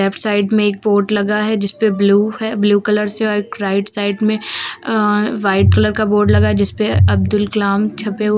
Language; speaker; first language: Hindi; native; Hindi